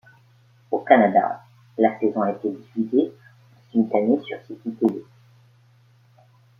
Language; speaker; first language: French; native; French